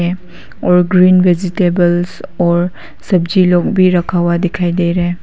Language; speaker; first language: Hindi; non-native, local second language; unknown